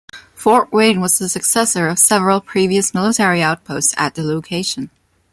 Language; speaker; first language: English; non-native, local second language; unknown